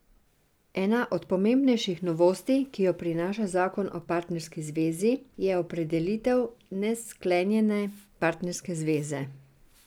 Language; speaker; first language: Slovenian; non-native, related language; Serbian